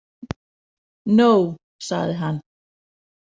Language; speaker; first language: Icelandic; non-native, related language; Danish